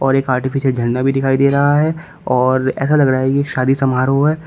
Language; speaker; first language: Hindi; native; Hindi